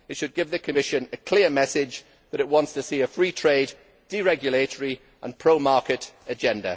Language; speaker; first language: English; native; English